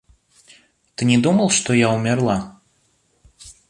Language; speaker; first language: Russian; native; Russian